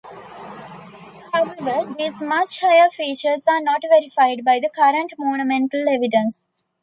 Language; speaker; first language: English; non-native, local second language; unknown